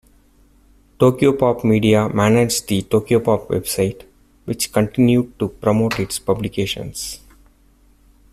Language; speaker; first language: English; non-native, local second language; Tamil